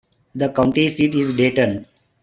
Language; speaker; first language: English; non-native, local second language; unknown